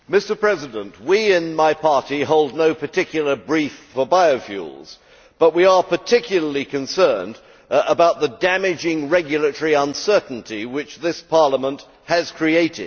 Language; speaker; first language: English; native; English